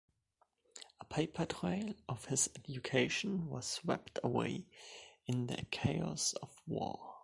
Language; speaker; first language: English; non-native, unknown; German